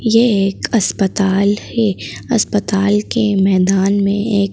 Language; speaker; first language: Hindi; native; Hindi